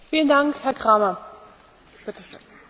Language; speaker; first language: German; native; German